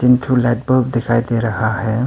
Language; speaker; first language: Hindi; non-native, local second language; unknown